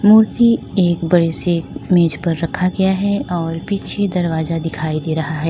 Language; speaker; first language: Hindi; native; Hindi